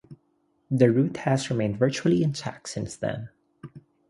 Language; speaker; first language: English; non-native, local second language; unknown